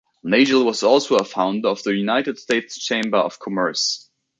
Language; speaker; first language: English; native; English